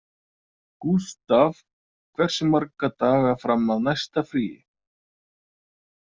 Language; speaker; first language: Icelandic; native; Icelandic